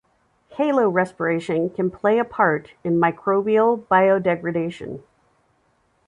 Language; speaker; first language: English; native; English